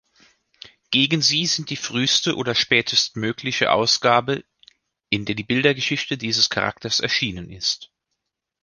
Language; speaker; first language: German; native; German